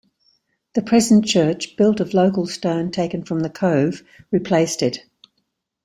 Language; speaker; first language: English; native; English